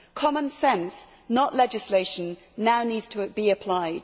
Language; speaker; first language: English; native; English